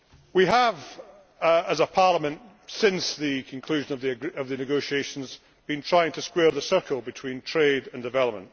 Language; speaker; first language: English; native; English